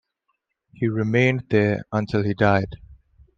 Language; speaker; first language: English; non-native, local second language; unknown